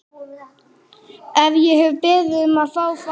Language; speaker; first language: Icelandic; non-native, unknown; English